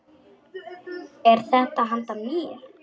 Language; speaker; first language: Icelandic; non-native, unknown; Polish